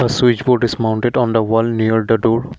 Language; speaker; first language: English; non-native, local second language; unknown